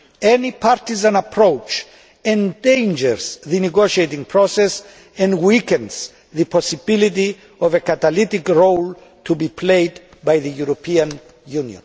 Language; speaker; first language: English; non-native, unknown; Greek